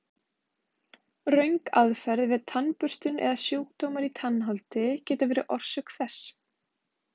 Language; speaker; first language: Icelandic; native; Icelandic